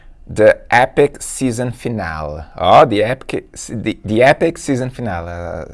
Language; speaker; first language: English; non-native, fluent; Portuguese